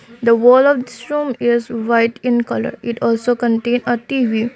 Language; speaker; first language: English; non-native, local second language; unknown